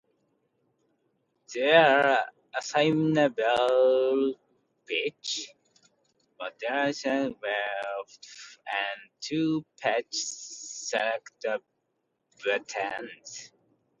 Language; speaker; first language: English; non-native, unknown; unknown